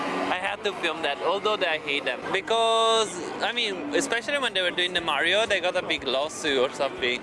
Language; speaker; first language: English; non-native, fluent; Italian